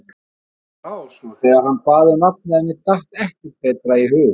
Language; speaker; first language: Icelandic; native; Icelandic